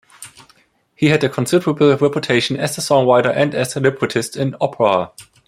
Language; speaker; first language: English; non-native, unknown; German